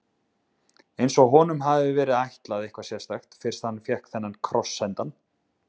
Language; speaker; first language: Icelandic; native; Icelandic